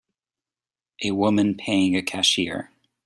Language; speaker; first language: English; native; English